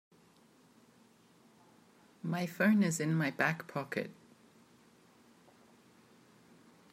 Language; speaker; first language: English; native; English